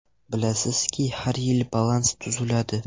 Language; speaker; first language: Uzbek; non-native, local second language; Russian